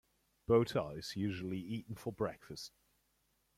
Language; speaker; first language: English; non-native, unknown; German